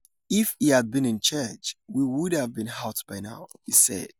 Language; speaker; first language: English; non-native, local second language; Yoruba